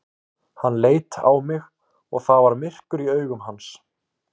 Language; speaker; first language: Icelandic; native; Icelandic